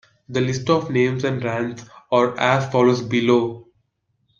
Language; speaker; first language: English; non-native, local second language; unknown